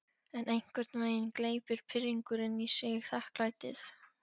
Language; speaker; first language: Icelandic; non-native, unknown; Polish